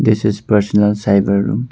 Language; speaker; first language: English; non-native, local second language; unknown